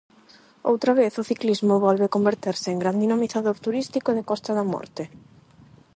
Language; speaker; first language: Galician; non-native, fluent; Spanish